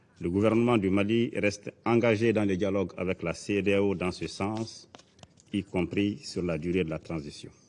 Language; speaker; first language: French; non-native, local second language; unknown